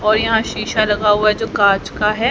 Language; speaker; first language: Hindi; native; Hindi